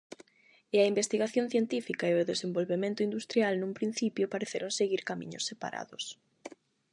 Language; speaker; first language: Galician; non-native, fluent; Spanish